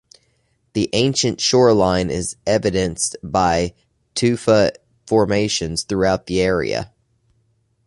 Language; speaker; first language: English; native; English